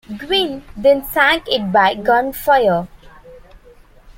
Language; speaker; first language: English; non-native, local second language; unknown